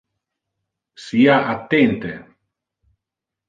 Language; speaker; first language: Interlingua; non-native, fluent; Italian